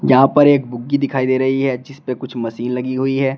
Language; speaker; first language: Hindi; native; Hindi